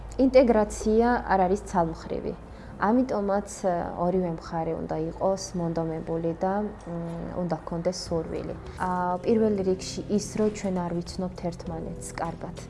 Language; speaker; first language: Georgian; non-native, local second language; Azerbaijani